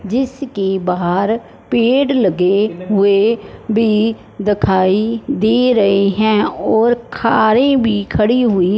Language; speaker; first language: Hindi; non-native, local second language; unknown